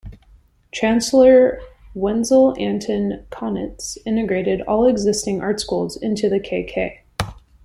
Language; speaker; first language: English; native; English